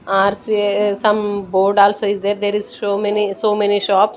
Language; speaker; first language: English; non-native, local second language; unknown